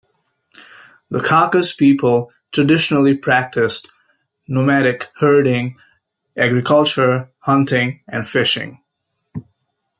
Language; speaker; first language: English; native; English